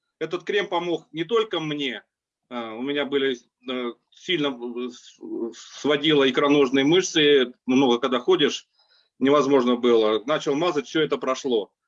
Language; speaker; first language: Russian; native; Russian